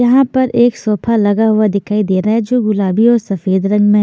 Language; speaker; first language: Hindi; non-native, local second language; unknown